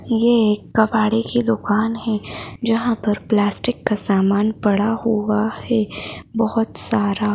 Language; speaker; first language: Hindi; native; Hindi